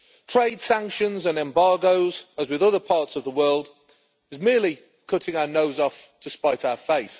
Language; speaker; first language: English; native; English